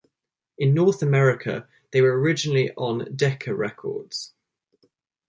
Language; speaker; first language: English; native; English